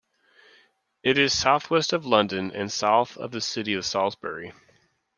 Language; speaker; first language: English; native; English